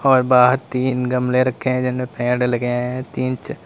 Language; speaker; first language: Hindi; native; Hindi